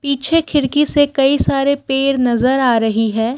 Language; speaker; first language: Hindi; non-native, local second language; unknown